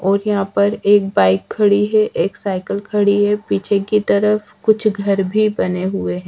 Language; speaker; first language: Hindi; native; Hindi